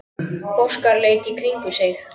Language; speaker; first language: Icelandic; native; Icelandic